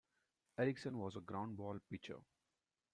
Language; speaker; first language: English; non-native, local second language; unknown